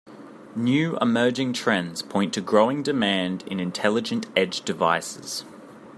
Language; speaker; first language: English; native; English